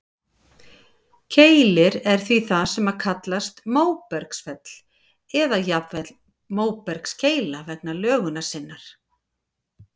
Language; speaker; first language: Icelandic; native; Icelandic